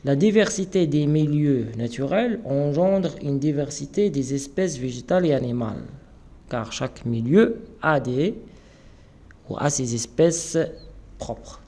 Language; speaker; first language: French; non-native, local second language; Arabic